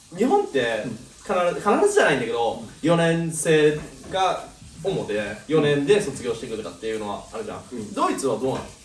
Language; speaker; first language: Japanese; native; Japanese